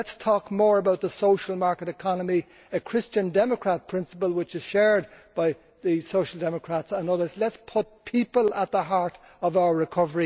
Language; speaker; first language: English; native; English